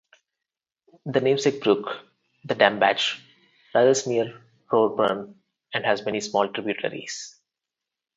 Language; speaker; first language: English; non-native, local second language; Telugu